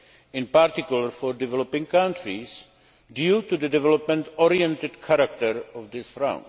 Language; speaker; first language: English; non-native, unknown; Czech